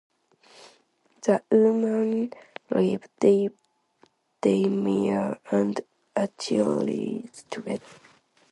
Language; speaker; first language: English; non-native, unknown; Japanese